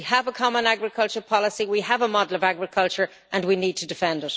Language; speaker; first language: English; native; English